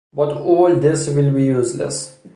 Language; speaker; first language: English; non-native, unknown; Persian